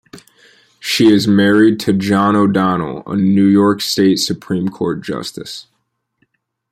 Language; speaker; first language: English; native; English